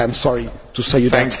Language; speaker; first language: English; non-native, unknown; Portuguese